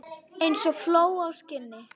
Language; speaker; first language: Icelandic; native; Icelandic